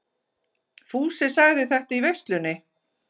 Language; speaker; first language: Icelandic; native; Icelandic